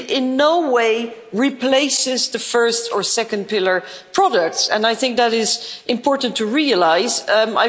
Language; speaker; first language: English; non-native, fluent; Dutch